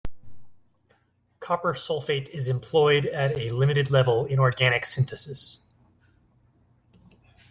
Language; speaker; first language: English; native; English